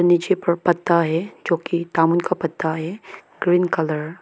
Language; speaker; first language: Hindi; non-native, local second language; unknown